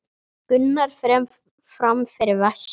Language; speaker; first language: Icelandic; native; Icelandic